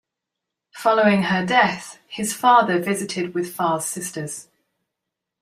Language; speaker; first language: English; native; English